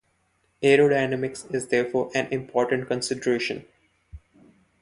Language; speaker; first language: English; non-native, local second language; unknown